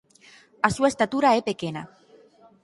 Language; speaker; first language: Galician; native; Galician